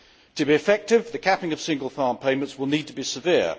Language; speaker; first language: English; native; English